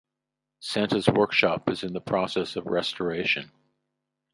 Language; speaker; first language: English; native; English